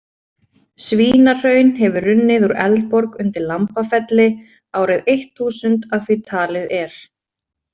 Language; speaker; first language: Icelandic; native; Icelandic